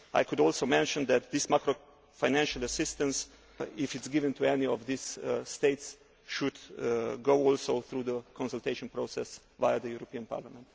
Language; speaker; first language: English; non-native, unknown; Slovenian